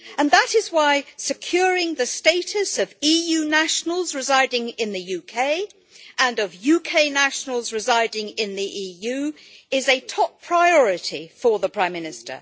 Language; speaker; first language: English; native; English